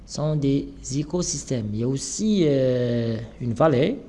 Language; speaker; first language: French; non-native, local second language; Arabic